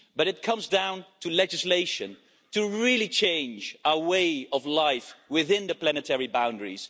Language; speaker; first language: English; non-native, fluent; Dutch